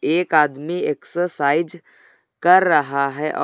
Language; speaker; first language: Hindi; native; Hindi